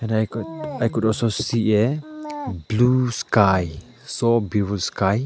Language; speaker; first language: English; non-native, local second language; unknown